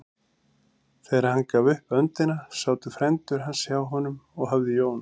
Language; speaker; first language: Icelandic; native; Icelandic